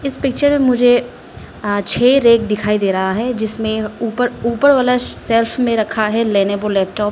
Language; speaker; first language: Hindi; early bilingual, other home language; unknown